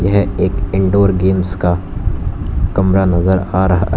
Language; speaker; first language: Hindi; native; Hindi